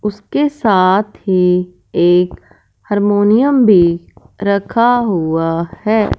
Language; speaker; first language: Hindi; non-native, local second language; Punjabi